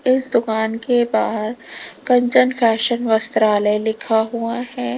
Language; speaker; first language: Hindi; native; Hindi